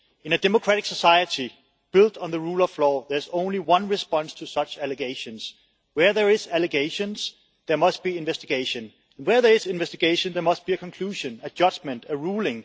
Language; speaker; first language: English; non-native, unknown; Danish